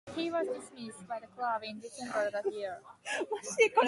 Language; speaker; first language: English; non-native, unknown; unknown